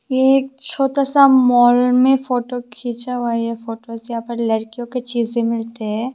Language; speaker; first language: Hindi; non-native, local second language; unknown